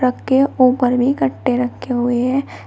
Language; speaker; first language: Hindi; native; Hindi